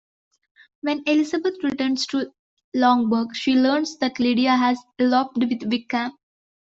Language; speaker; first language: English; non-native, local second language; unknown